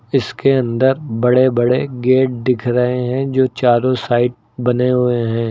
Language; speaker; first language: Hindi; native; Hindi